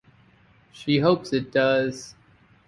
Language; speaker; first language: English; native; English